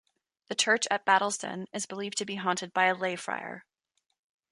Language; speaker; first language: English; native; English